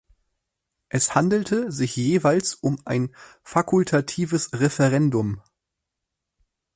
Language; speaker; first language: German; native; German